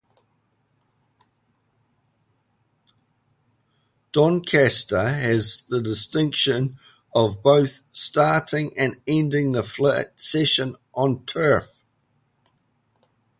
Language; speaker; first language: English; native; English